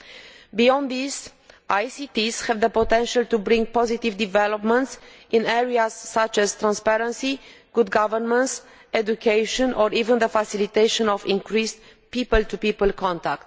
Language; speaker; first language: English; non-native, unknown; Romanian